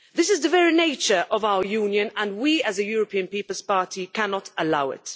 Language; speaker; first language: English; non-native, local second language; Maltese